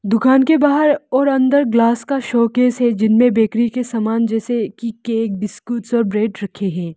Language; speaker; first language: Hindi; non-native, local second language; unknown